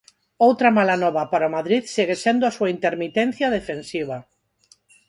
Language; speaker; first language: Galician; non-native, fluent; Spanish